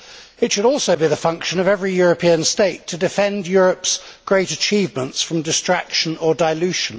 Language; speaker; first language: English; native; English